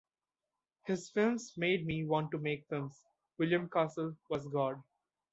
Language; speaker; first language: English; non-native, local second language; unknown